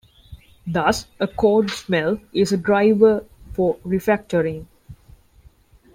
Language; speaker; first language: English; non-native, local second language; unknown